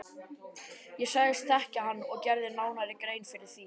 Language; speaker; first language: Icelandic; native; Icelandic